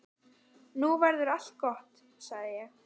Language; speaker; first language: Icelandic; native; Icelandic